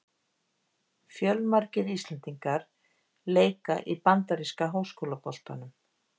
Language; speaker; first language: Icelandic; native; Icelandic